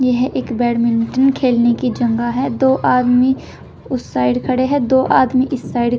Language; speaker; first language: Hindi; native; Hindi